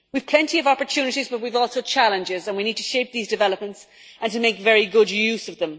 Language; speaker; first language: English; native; English